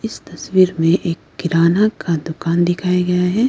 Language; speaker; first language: Hindi; non-native, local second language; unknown